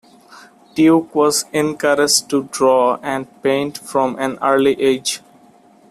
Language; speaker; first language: English; non-native, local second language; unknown